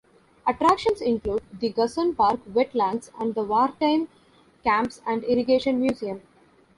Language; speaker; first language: English; non-native, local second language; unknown